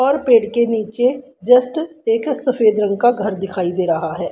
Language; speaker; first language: Hindi; native; Hindi